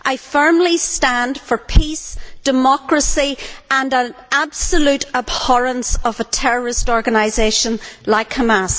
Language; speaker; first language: English; native; English